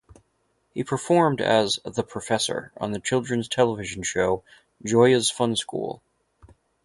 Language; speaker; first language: English; native; English